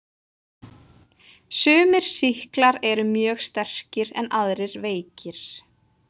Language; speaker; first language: Icelandic; non-native, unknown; Polish